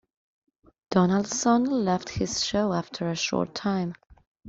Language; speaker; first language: English; non-native, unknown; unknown